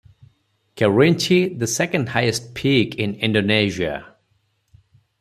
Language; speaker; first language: English; non-native, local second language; Odia